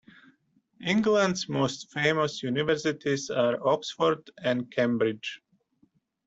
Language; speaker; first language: English; native; English